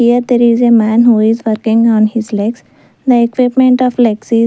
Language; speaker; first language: English; non-native, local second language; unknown